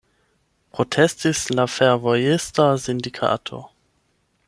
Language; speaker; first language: Esperanto; non-native, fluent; German